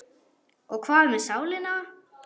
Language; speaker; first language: Icelandic; non-native, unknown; German